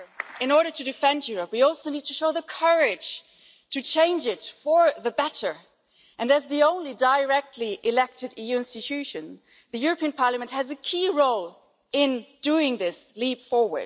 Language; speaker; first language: English; non-native, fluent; German